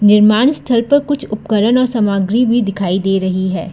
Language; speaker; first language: Hindi; non-native, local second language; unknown